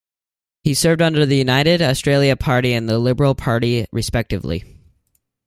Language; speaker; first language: English; native; English